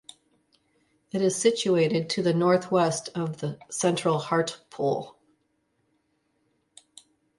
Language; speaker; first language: English; native; English